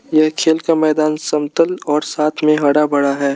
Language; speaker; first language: Hindi; non-native, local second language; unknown